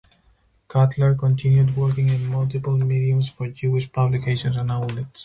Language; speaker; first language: English; non-native, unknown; Spanish